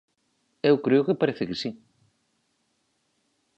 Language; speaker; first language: Galician; native; Galician